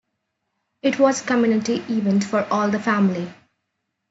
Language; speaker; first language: English; non-native, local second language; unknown